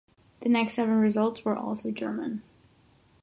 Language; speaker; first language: English; non-native, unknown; Catalan